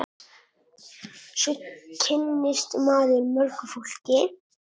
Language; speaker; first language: Icelandic; non-native, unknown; Italian